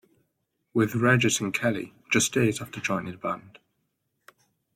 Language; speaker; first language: English; native; English